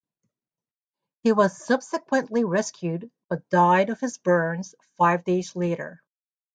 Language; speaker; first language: English; native; English